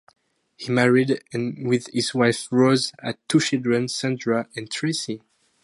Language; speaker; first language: English; non-native, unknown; French